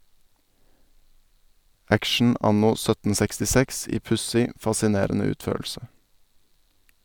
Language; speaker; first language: Norwegian; native; Norwegian